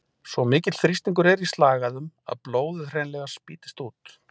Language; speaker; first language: Icelandic; native; Icelandic